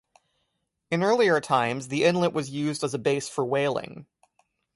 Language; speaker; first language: English; native; English